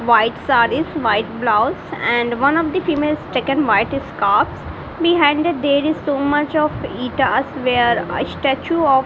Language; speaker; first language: English; non-native, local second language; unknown